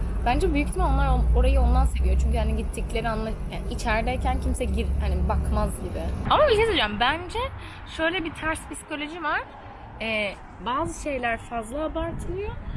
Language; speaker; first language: Turkish; native; Turkish